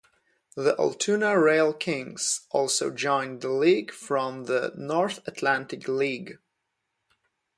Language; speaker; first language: English; non-native, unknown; Polish